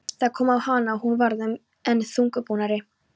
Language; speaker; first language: Icelandic; non-native, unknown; Polish